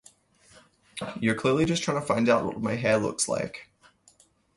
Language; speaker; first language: English; native; English